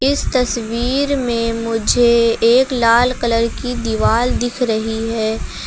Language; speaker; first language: Hindi; native; Hindi